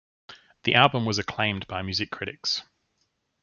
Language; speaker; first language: English; native; English